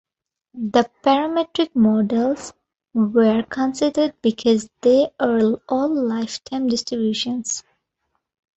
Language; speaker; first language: English; non-native, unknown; Bangla